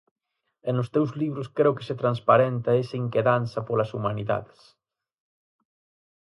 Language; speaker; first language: Galician; native; Galician